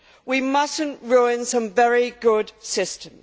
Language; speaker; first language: English; native; English